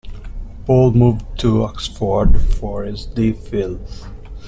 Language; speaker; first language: English; non-native, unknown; Italian